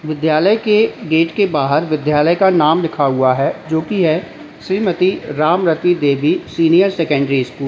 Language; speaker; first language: Hindi; native; Hindi